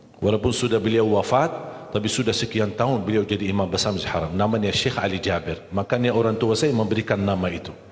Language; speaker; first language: Malay; non-native, fluent; Arabic